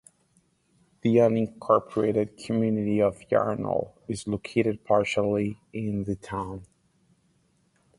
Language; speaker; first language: English; non-native, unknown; Portuguese